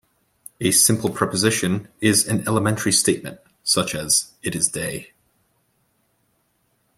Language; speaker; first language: English; native; English